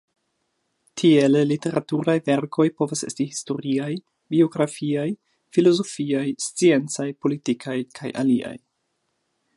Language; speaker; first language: Esperanto; non-native, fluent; German